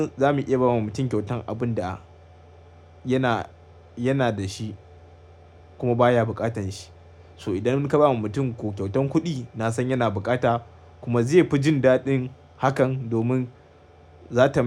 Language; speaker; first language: Hausa; native; Hausa